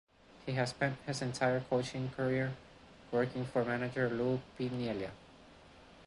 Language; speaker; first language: English; non-native, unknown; Spanish